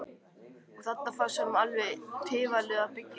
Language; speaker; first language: Icelandic; native; Icelandic